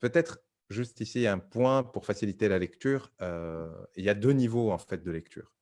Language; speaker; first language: French; non-native, local second language; Arabic